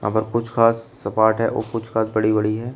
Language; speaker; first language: Hindi; native; Hindi